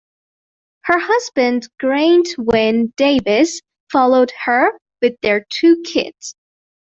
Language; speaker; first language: English; non-native, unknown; Persian